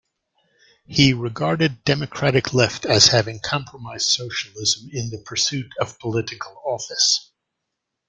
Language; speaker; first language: English; native; English